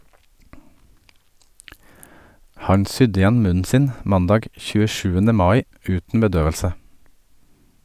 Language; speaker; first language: Norwegian; native; Norwegian